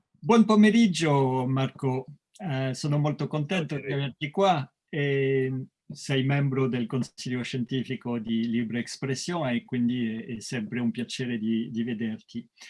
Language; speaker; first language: Italian; non-native, fluent; French